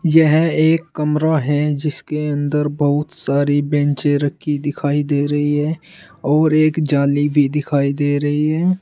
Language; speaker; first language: Hindi; native; Hindi